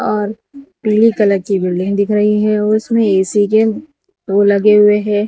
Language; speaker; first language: Hindi; non-native, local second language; Gujarati